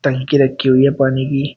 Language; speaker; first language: Hindi; native; Hindi